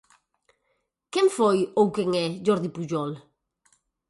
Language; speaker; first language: Galician; native; Galician